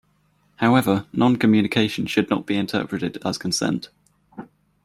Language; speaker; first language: English; native; English